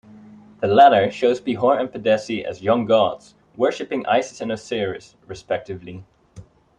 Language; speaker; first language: English; non-native, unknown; Dutch